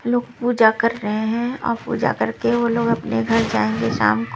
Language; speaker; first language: Hindi; non-native, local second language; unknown